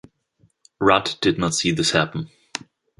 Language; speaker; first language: English; non-native, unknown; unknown